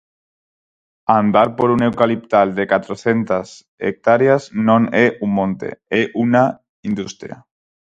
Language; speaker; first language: Galician; non-native, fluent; Spanish